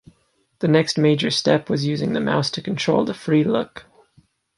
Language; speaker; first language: English; native; English